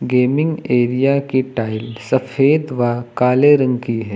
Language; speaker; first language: Hindi; native; Hindi